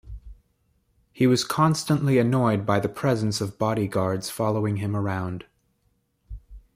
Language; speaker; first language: English; native; English